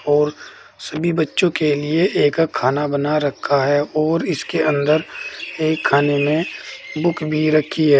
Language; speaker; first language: Hindi; native; Hindi